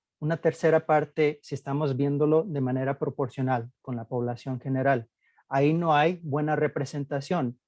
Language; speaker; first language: Spanish; early bilingual, heritage; Spanish